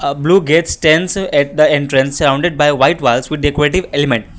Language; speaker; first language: English; non-native, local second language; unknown